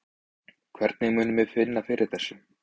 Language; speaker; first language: Icelandic; native; Icelandic